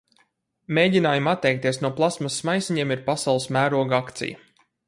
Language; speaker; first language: Latvian; native; Latvian